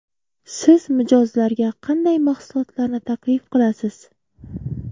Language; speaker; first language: Uzbek; native; Uzbek